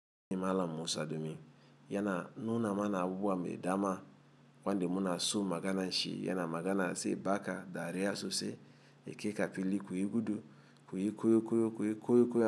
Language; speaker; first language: Hausa; non-native, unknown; Igbo